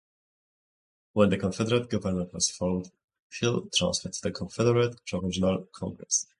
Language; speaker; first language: English; native; English